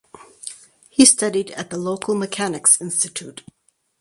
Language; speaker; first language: English; native; English